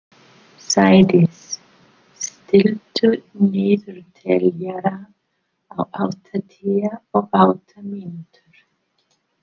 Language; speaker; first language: Icelandic; non-native, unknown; English